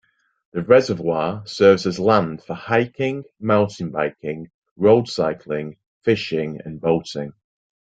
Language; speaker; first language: English; native; English